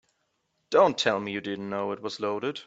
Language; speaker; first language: English; non-native, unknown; German